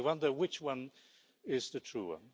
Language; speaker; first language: English; non-native, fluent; Polish